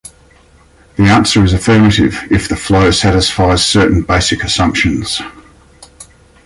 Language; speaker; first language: English; native; English